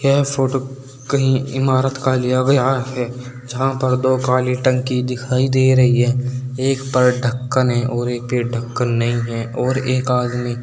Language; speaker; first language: Hindi; native; Hindi